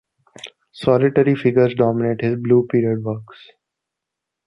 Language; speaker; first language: English; non-native, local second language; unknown